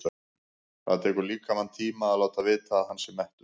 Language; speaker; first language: Icelandic; native; Icelandic